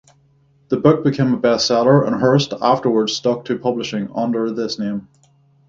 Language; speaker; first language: English; native; English